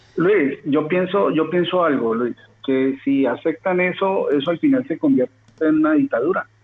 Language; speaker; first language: Spanish; native; Spanish